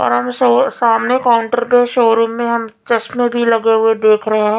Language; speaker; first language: Hindi; non-native, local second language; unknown